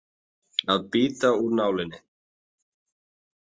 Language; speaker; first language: Icelandic; native; Icelandic